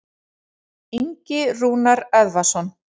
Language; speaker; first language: Icelandic; native; Icelandic